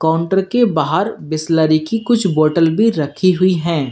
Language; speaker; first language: Hindi; native; Hindi